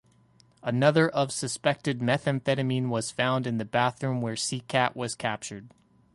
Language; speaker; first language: English; native; English